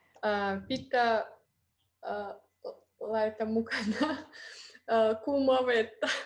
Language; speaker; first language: Finnish; non-native, learner; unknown